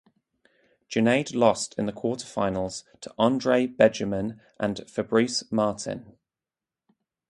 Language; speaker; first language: English; native; English